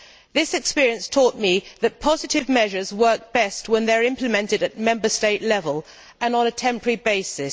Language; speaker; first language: English; native; English